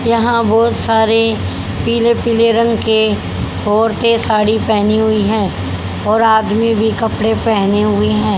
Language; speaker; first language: Hindi; native; Hindi